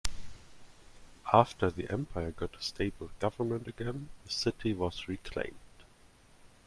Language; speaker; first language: English; non-native, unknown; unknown